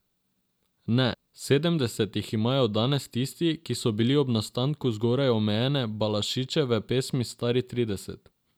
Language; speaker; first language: Slovenian; non-native, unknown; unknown